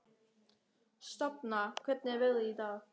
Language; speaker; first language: Icelandic; non-native, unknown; German